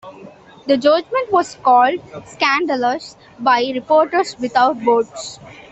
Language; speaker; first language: English; non-native, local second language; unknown